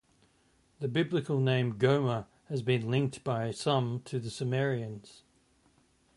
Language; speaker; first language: English; native; English